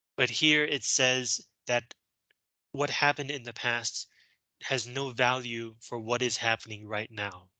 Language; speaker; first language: English; non-native, fluent; Chinese